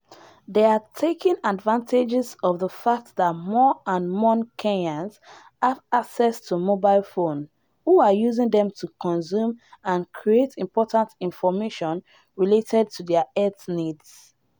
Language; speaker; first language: English; non-native, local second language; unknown